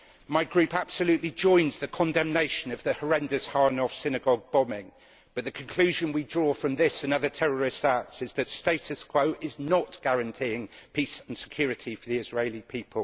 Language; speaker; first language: English; native; English